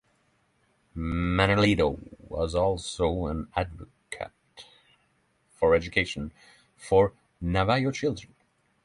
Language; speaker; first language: English; non-native, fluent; Norwegian